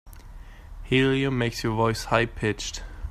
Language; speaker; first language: English; non-native, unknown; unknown